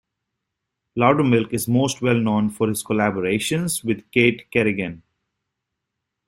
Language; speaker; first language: English; native; English